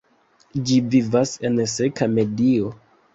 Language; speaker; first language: Esperanto; non-native, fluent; Kinyarwanda